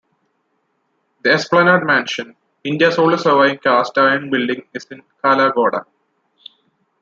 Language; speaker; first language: English; non-native, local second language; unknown